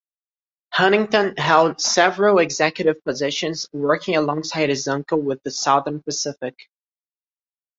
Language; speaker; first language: English; non-native, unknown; Portuguese